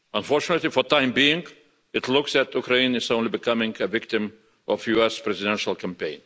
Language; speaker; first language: English; non-native, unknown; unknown